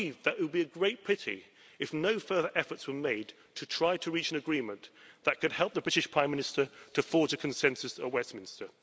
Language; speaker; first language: English; native; English